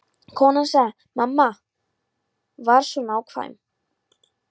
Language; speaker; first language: Icelandic; non-native, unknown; Polish